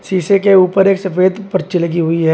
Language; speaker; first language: Hindi; native; Hindi